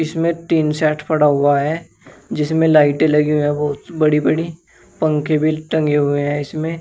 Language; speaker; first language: Hindi; native; Hindi